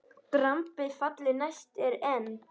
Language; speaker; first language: Icelandic; native; Icelandic